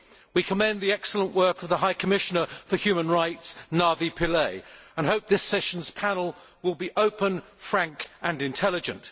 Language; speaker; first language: English; native; English